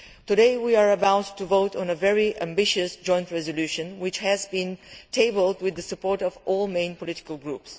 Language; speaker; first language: English; non-native, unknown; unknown